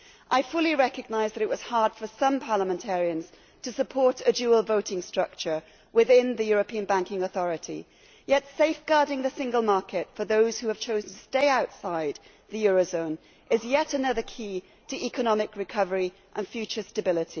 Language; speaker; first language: English; native; English